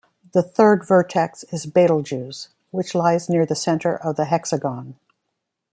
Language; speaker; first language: English; native; English